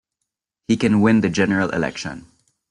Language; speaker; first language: English; non-native, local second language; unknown